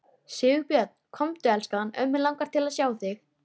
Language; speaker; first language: Icelandic; native; Icelandic